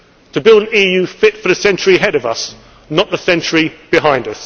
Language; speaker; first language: English; native; English